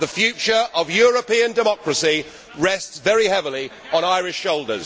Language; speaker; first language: English; native; English